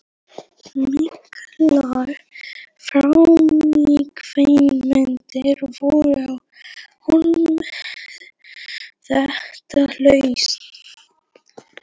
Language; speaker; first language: Icelandic; non-native, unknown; Polish